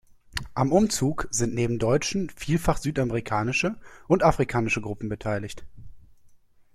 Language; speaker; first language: German; native; German